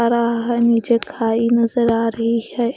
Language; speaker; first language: Hindi; non-native, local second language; Punjabi